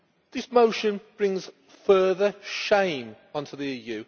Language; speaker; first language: English; native; English